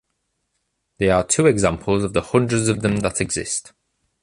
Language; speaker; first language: English; native; English